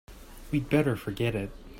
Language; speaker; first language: English; native; English